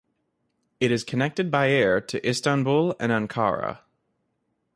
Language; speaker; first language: English; native; English